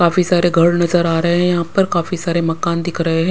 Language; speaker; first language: Hindi; non-native, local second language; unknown